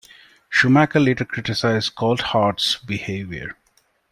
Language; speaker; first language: English; non-native, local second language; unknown